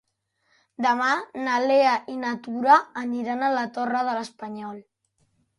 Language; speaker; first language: Catalan; native; Catalan